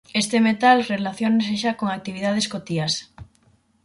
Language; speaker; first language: Galician; native; Galician